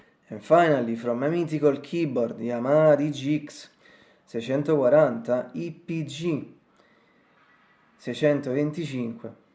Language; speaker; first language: English; non-native, learner; Italian